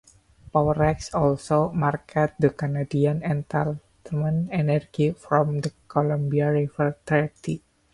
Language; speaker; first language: English; non-native, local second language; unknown